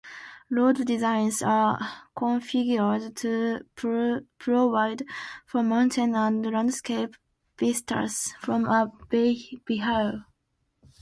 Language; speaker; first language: English; non-native, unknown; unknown